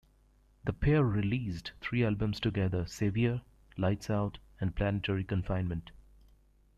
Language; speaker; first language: English; native; English